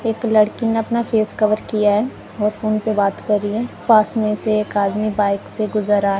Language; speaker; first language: Hindi; non-native, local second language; Punjabi